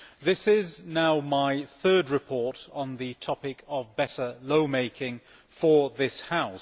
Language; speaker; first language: English; native; English